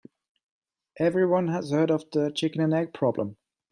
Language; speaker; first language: English; non-native, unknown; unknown